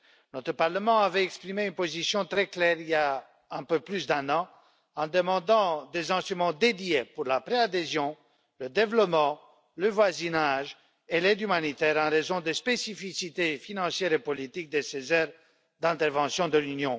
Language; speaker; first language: French; non-native, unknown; Romanian